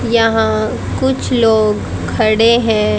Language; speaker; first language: Hindi; native; Hindi